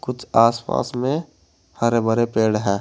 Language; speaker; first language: Hindi; native; Hindi